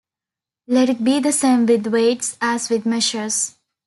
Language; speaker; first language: English; non-native, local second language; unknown